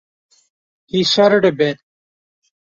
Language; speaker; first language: English; native; English